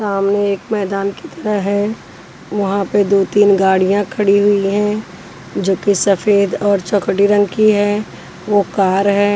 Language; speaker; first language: Hindi; non-native, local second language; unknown